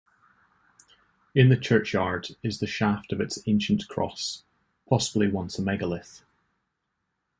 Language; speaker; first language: English; native; English